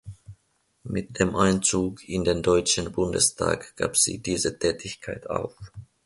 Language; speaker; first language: German; non-native, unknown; Finnish